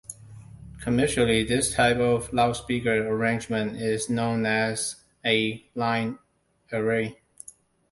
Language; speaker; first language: English; non-native, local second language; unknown